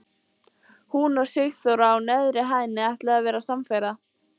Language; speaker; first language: Icelandic; native; Icelandic